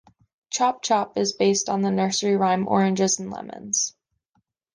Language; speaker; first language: English; native; English